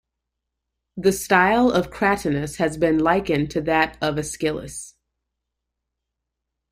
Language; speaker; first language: English; native; English